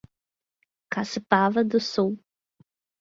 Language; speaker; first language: Portuguese; non-native, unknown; English